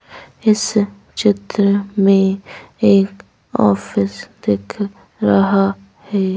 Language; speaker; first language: Hindi; native; Hindi